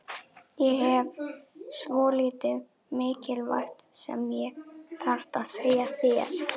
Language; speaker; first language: Icelandic; non-native, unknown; German